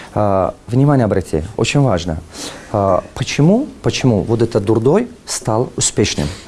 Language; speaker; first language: Russian; non-native, local second language; Tajik